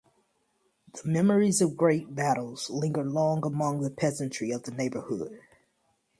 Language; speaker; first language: English; native; English